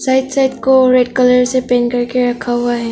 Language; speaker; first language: Hindi; non-native, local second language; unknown